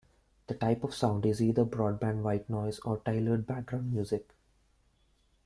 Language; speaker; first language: English; non-native, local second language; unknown